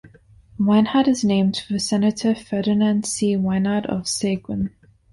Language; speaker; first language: English; non-native, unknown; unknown